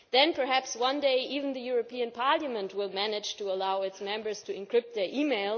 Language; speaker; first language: English; non-native, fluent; German